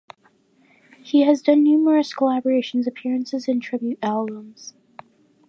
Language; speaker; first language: English; native; English